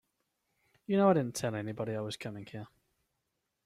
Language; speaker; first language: English; native; English